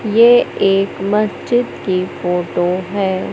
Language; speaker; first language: Hindi; native; Hindi